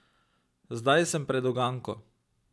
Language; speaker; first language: Slovenian; native; Slovenian